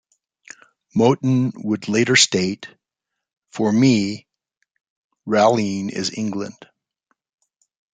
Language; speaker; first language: English; native; English